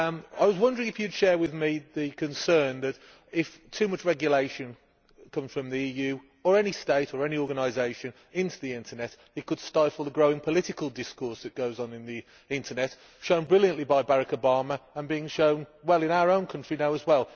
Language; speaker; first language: English; native; English